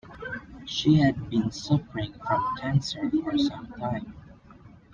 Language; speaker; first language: English; non-native, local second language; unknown